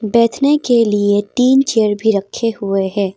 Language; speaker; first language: Hindi; non-native, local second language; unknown